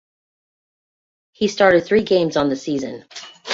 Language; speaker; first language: English; native; English